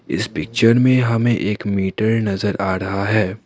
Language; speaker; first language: Hindi; non-native, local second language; Assamese